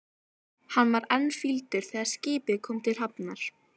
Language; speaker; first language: Icelandic; native; Icelandic